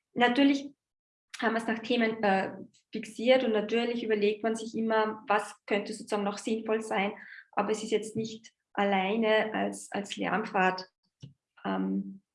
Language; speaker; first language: German; native; German